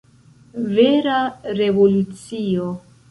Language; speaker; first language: Esperanto; non-native, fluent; Central Kurdish